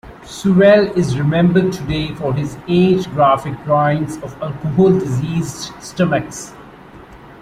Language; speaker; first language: English; non-native, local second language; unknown